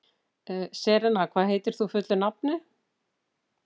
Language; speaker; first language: Icelandic; native; Icelandic